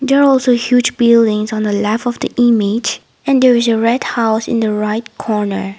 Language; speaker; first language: English; non-native, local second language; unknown